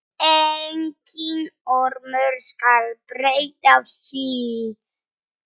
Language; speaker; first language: Icelandic; non-native, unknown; Polish